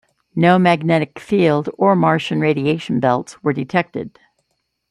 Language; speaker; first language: English; native; English